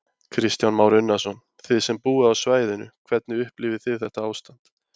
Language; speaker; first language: Icelandic; native; Icelandic